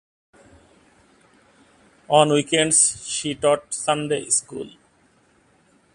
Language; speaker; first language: English; non-native, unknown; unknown